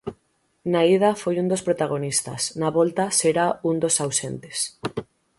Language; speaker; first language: Galician; native; Galician